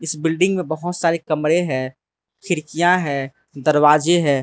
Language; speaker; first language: Hindi; non-native, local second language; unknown